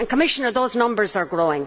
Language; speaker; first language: English; native; English